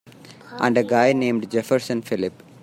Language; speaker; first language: English; non-native, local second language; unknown